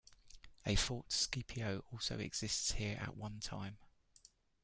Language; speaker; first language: English; native; English